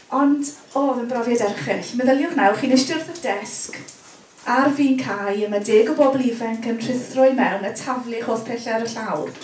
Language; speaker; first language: Welsh; native; Welsh